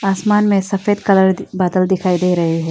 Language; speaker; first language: Hindi; non-native, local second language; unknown